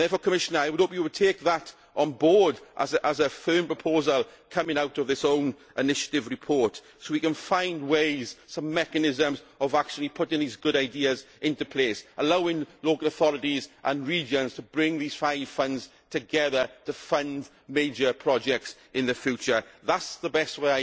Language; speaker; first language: English; native; English